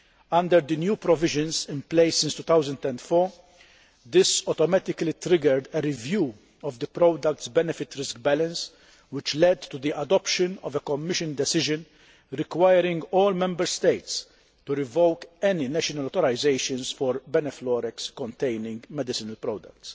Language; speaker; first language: English; non-native, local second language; Maltese